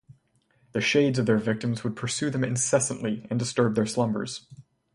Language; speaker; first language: English; native; English